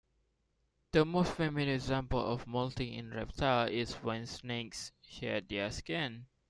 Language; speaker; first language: English; non-native, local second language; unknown